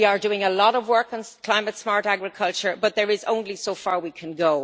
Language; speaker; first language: English; native; English